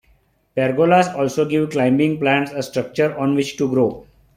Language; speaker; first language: English; non-native, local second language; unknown